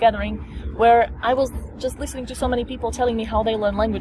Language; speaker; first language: English; non-native, fluent; Slovak